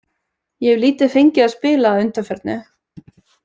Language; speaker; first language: Icelandic; native; Icelandic